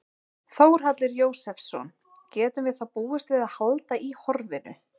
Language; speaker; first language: Icelandic; native; Icelandic